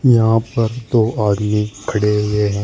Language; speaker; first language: Hindi; native; Hindi